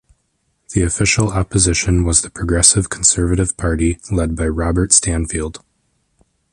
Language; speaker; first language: English; native; English